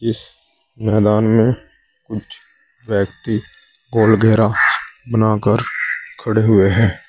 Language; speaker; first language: Hindi; native; Hindi